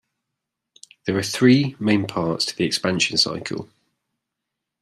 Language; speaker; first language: English; native; English